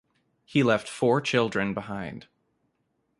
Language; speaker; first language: English; native; English